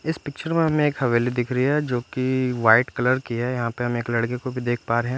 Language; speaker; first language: Hindi; non-native, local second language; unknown